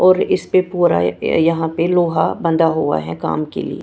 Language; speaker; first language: Hindi; non-native, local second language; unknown